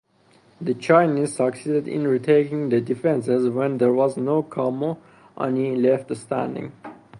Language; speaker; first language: English; non-native, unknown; Persian